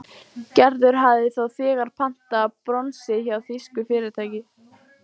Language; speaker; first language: Icelandic; native; Icelandic